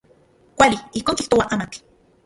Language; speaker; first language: Central Puebla Nahuatl; non-native, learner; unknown